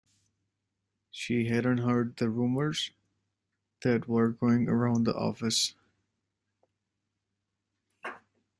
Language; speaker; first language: English; native; English